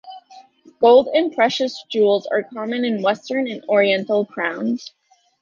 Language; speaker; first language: English; native; English